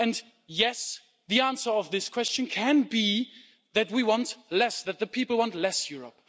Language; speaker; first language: English; non-native, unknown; German